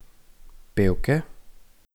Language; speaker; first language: Slovenian; native; Slovenian